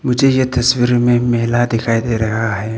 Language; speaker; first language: Hindi; non-native, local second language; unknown